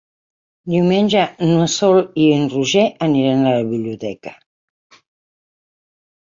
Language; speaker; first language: Catalan; non-native, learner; Spanish